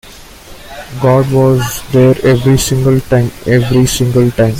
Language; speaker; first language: English; non-native, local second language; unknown